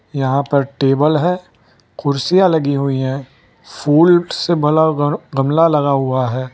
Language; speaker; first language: Hindi; non-native, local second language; Gujarati